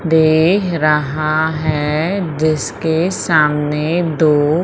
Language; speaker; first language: Hindi; native; Hindi